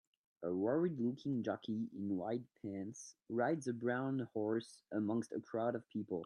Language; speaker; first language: English; non-native, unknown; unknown